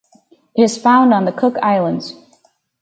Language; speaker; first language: English; native; English